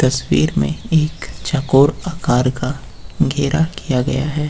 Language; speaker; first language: Hindi; native; Hindi